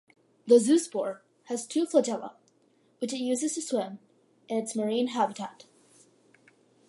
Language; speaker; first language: English; early bilingual, other home language; Malayalam